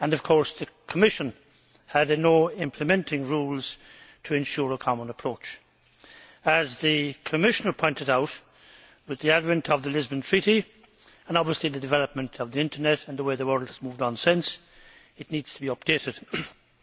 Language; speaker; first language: English; native; English